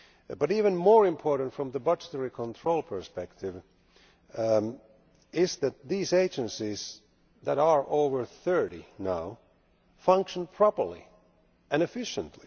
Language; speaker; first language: English; non-native, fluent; Finnish